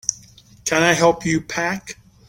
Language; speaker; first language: English; native; English